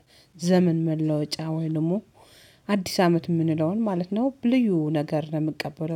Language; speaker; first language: Amharic; native; Amharic